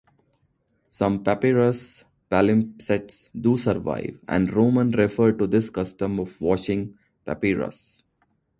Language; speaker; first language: English; non-native, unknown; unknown